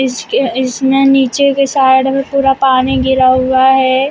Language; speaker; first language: Hindi; native; Hindi